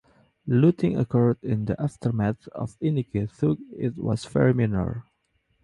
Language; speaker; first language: English; non-native, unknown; Indonesian